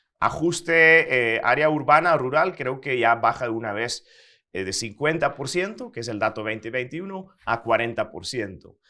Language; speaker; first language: Spanish; non-native, fluent; Dutch